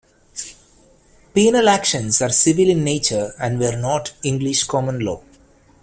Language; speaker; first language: English; non-native, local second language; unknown